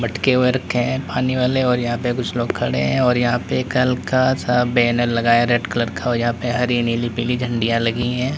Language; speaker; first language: Hindi; native; Hindi